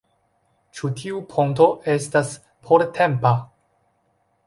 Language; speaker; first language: Esperanto; non-native, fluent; Chinese